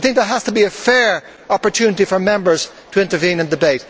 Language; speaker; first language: English; native; English